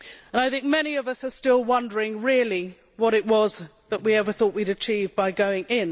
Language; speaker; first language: English; native; English